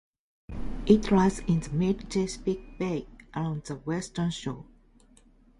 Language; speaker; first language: English; non-native, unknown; Japanese